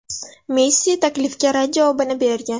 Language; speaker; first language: Uzbek; non-native, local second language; Russian